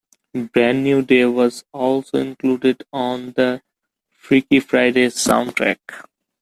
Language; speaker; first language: English; non-native, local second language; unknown